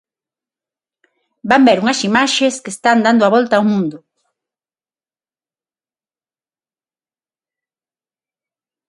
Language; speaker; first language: Galician; non-native, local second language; Spanish